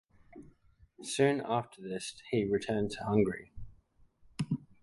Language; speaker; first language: English; native; English